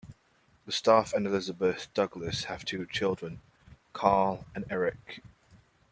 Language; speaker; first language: English; native; English